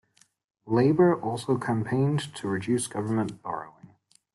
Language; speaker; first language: English; native; English